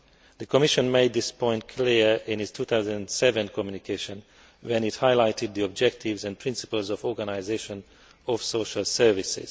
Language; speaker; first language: English; non-native, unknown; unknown